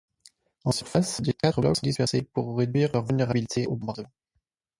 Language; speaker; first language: French; non-native, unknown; German